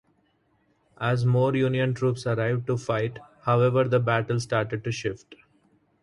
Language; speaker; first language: English; non-native, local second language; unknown